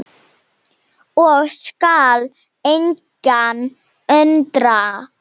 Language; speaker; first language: Icelandic; non-native, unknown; Slovenian